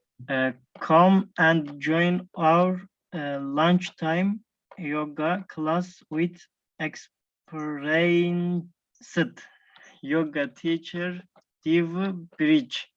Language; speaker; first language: English; non-native, learner; Turkish